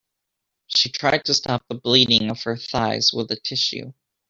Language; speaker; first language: English; native; English